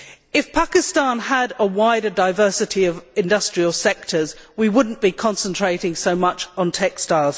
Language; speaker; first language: English; native; English